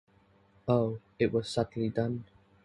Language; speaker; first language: English; native; English